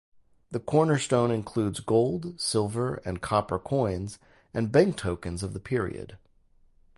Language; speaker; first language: English; native; English